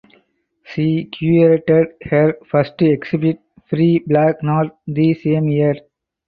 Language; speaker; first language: English; non-native, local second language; Tamil